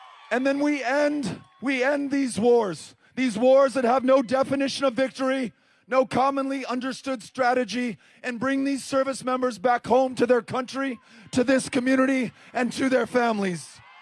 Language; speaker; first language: English; native; English